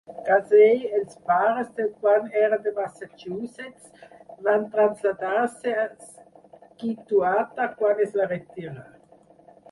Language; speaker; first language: Catalan; non-native, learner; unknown